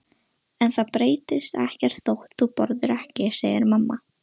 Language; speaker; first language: Icelandic; non-native, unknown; Russian